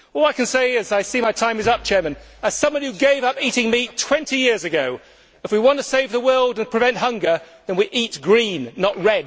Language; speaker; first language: English; native; English